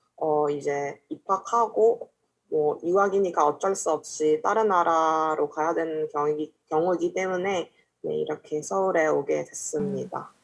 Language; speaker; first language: Korean; non-native, fluent; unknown